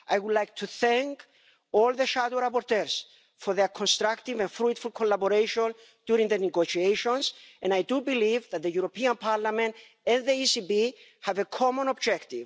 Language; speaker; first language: English; non-native, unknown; Greek